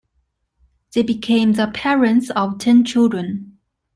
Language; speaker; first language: English; non-native, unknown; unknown